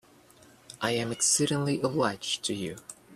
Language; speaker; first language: English; native; English